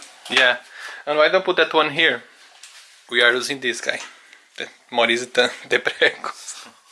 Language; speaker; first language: English; non-native, learner; Portuguese